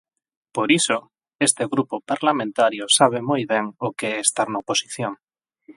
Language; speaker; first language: Galician; non-native, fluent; Spanish